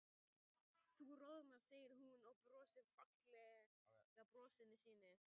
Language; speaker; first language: Icelandic; non-native, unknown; Thai